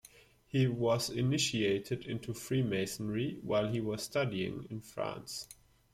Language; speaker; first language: English; non-native, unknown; German